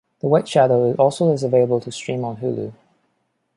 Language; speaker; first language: English; non-native, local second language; Cantonese